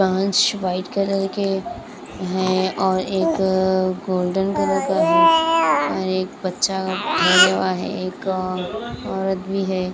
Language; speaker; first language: Hindi; native; Hindi